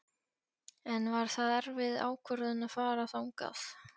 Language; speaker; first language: Icelandic; non-native, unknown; Polish